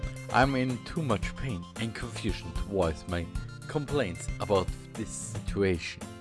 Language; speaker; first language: English; non-native, fluent; German